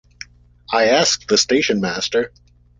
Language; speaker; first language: English; native; English